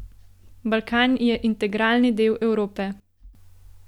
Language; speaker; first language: Slovenian; native; Slovenian